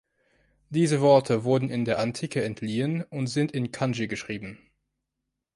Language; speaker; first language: German; non-native, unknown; French